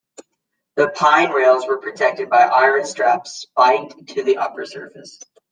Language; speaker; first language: English; native; English